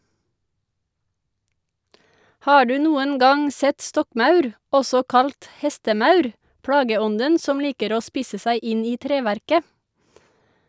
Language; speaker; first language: Norwegian; native; Norwegian